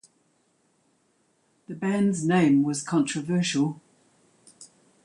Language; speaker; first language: English; native; English